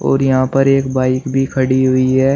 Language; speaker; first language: Hindi; native; Hindi